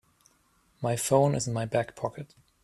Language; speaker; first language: English; non-native, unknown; German